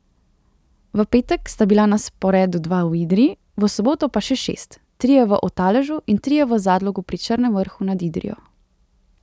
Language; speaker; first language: Slovenian; native; Slovenian